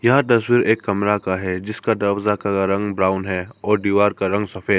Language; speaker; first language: Hindi; non-native, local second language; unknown